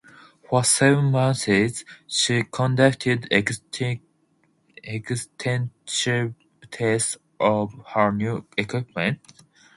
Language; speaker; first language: English; non-native, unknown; Japanese